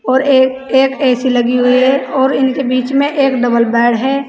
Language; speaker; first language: Hindi; native; Hindi